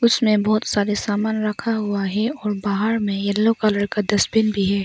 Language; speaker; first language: Hindi; non-native, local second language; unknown